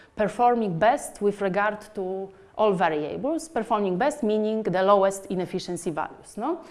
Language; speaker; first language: English; non-native, fluent; Polish